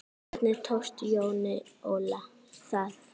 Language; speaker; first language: Icelandic; native; Icelandic